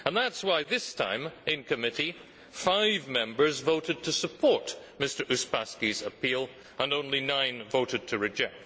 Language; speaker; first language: English; native; English